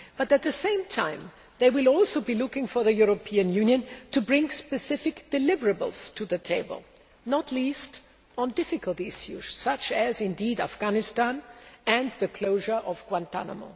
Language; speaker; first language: English; non-native, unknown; German